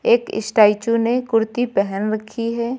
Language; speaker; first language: Hindi; native; Hindi